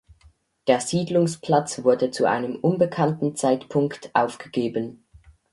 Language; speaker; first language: German; native; German